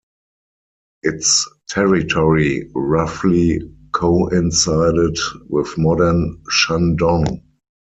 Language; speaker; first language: English; non-native, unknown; German